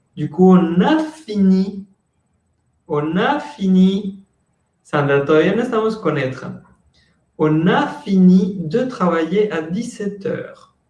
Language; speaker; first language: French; non-native, fluent; Spanish